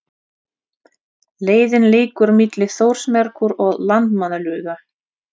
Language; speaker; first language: Icelandic; non-native, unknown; Russian